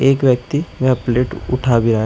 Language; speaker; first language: Hindi; native; Hindi